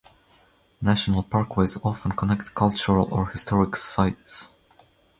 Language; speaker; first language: English; non-native, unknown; Croatian